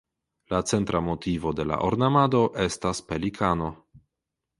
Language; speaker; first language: Esperanto; non-native, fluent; Polish